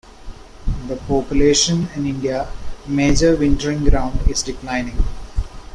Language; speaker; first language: English; non-native, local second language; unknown